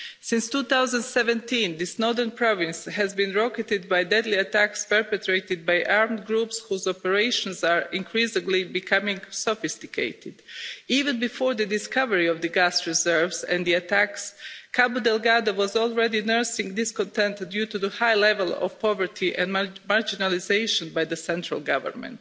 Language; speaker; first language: English; non-native, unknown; Croatian